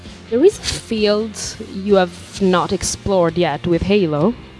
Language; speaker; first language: English; non-native, fluent; Italian